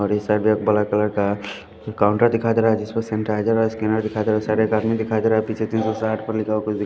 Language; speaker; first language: Hindi; non-native, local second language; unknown